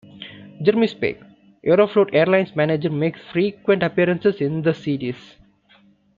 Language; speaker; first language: English; non-native, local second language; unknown